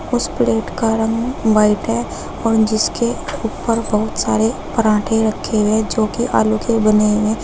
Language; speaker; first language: Hindi; native; Hindi